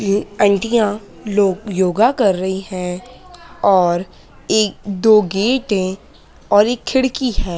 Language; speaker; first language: Hindi; native; Hindi